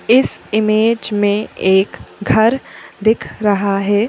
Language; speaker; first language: Hindi; native; Hindi